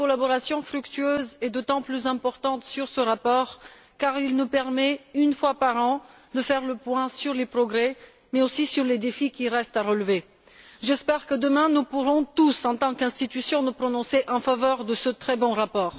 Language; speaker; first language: French; non-native, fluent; Bulgarian